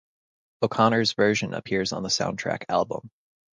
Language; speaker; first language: English; native; English